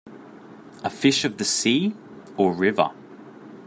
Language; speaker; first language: English; native; English